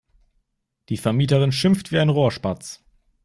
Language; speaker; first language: German; native; German